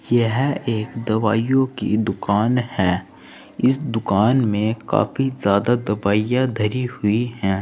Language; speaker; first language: Hindi; native; Hindi